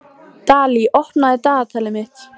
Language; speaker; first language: Icelandic; native; Icelandic